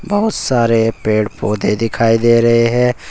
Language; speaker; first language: Hindi; native; Hindi